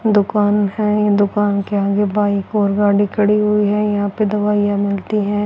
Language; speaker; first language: Hindi; native; Hindi